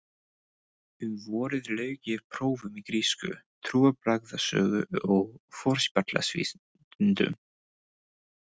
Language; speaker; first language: Icelandic; non-native, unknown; English